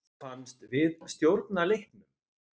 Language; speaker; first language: Icelandic; native; Icelandic